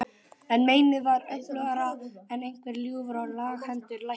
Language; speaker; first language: Icelandic; native; Icelandic